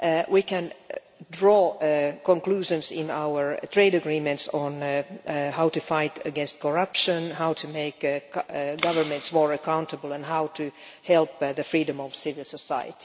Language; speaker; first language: English; non-native, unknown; Finnish